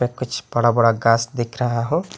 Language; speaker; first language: Hindi; non-native, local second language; Bangla